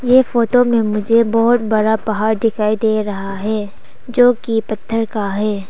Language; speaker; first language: Hindi; non-native, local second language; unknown